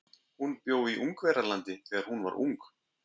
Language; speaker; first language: Icelandic; native; Icelandic